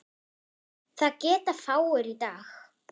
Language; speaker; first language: Icelandic; non-native, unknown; German